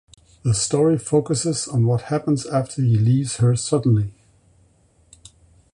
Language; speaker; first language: English; non-native, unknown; German